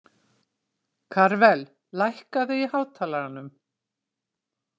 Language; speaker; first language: Icelandic; native; Icelandic